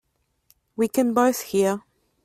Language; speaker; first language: English; native; English